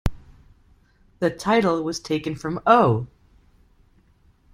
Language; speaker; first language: English; native; English